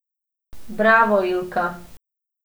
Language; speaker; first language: Slovenian; non-native, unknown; Macedonian